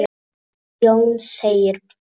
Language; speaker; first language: Icelandic; non-native, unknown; Polish